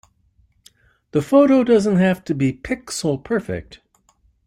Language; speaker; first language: English; native; English